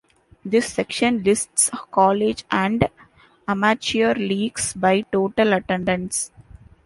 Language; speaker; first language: English; non-native, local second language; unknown